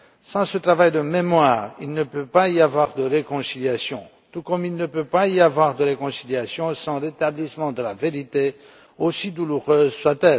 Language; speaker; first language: French; non-native, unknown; Romanian